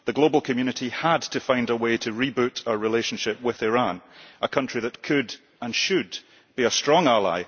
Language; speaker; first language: English; early bilingual, heritage; English